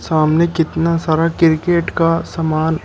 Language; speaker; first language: Hindi; native; Hindi